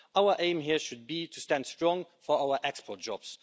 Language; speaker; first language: English; non-native, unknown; Luxembourgish